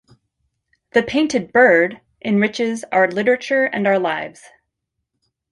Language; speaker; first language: English; native; English